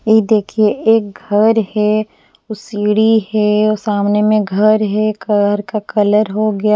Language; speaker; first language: Hindi; non-native, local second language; Bhojpuri